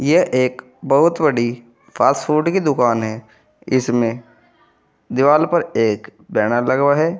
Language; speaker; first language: Hindi; native; Hindi